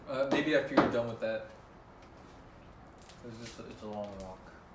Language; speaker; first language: English; early bilingual, other home language; Korean